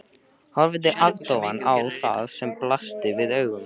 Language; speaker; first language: Icelandic; native; Icelandic